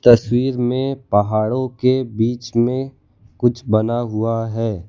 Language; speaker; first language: Hindi; non-native, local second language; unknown